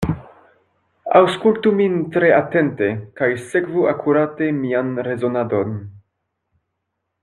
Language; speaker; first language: Esperanto; non-native, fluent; French